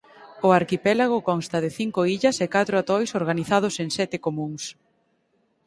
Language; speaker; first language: Galician; native; Galician